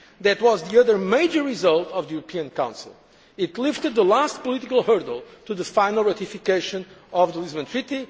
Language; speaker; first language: English; non-native, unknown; Portuguese